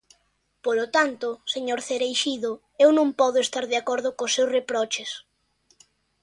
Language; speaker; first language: Galician; native; Galician